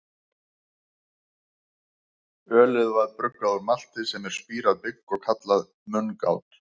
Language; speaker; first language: Icelandic; native; Icelandic